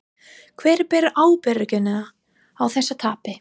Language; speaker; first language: Icelandic; non-native, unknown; English